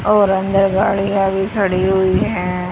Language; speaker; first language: Hindi; native; Hindi